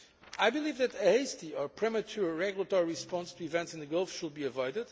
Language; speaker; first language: English; non-native, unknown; Portuguese